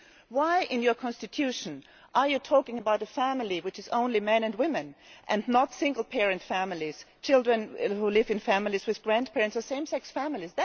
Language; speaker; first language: English; non-native, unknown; German